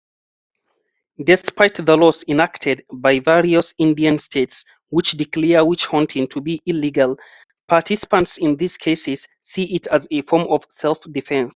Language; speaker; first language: English; non-native, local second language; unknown